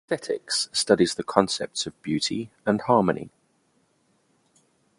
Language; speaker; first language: English; native; English